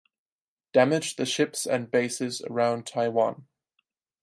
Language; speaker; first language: English; non-native, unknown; German